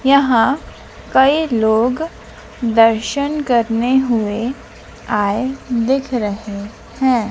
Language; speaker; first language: Hindi; native; Hindi